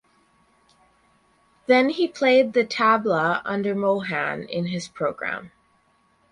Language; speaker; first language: English; native; English